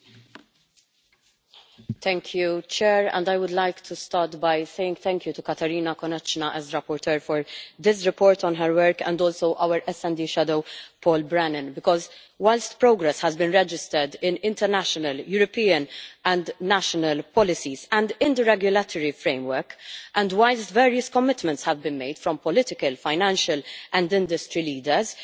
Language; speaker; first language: English; non-native, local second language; Maltese